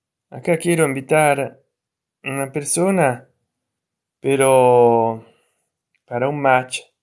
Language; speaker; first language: Spanish; non-native, related language; Italian